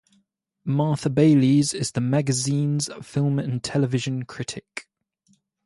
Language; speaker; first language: English; native; English